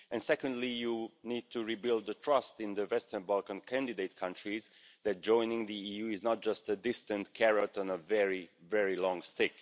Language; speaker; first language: English; non-native, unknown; Hungarian